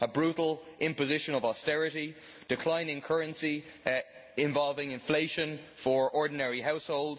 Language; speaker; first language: English; native; English